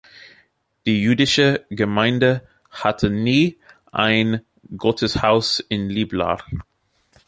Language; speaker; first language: German; non-native, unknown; English